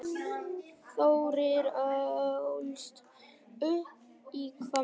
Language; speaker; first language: Icelandic; non-native, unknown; Vietnamese